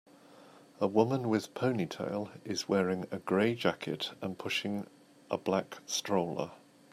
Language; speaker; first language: English; native; English